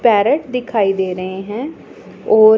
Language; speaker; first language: Hindi; non-native, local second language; Punjabi